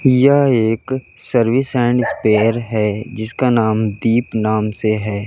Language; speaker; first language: Hindi; native; Hindi